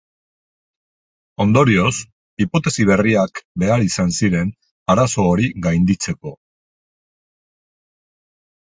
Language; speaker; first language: Basque; non-native, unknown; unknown